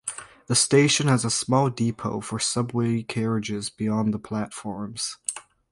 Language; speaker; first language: English; native; English